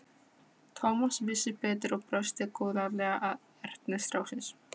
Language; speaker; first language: Icelandic; non-native, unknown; Polish